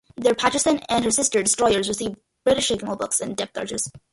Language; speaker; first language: English; early bilingual, other home language; Malayalam